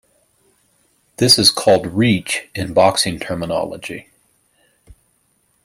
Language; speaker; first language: English; native; English